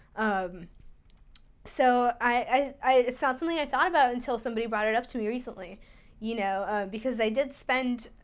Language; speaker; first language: English; early bilingual, other home language; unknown